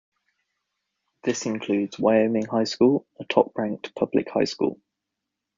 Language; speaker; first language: English; native; English